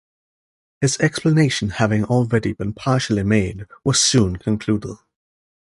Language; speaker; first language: English; native; English